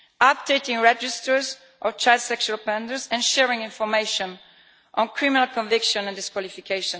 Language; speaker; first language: English; non-native, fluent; Italian